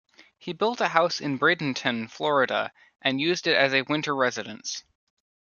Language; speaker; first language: English; native; English